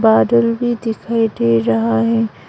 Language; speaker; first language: Hindi; non-native, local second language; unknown